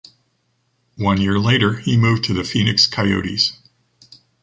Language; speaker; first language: English; native; English